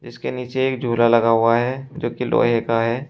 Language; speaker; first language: Hindi; native; Hindi